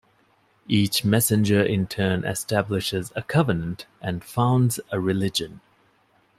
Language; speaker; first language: English; non-native, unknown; Divehi